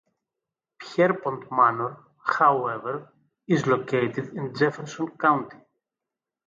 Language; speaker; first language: English; non-native, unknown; Greek